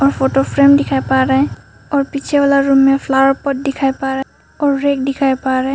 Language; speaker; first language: Hindi; non-native, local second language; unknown